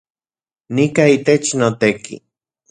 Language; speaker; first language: Central Puebla Nahuatl; non-native, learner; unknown